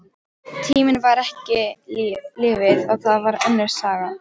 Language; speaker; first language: Icelandic; non-native, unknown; Polish